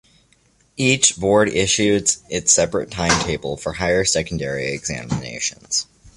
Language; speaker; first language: English; native; English